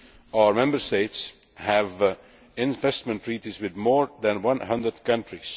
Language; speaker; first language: English; non-native, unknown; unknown